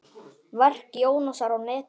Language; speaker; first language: Icelandic; native; Icelandic